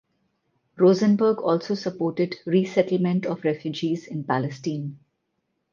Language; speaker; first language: English; non-native, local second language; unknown